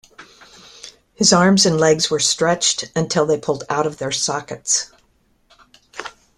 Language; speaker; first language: English; native; English